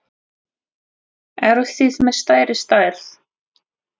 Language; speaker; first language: Icelandic; non-native, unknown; Russian